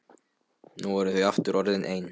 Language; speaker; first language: Icelandic; non-native, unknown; Polish